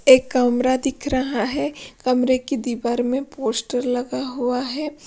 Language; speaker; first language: Hindi; non-native, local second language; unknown